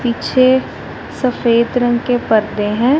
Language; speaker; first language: Hindi; non-native, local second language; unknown